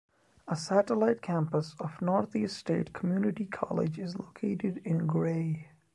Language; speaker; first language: English; non-native, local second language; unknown